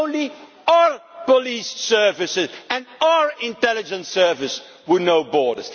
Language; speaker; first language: English; non-native, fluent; Dutch